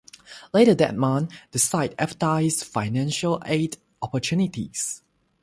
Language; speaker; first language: English; non-native, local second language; Chinese